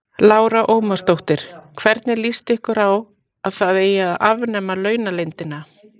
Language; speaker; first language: Icelandic; native; Icelandic